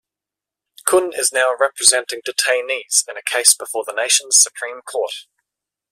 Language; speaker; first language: English; native; English